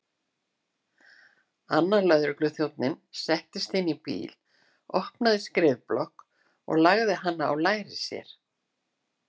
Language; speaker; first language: Icelandic; native; Icelandic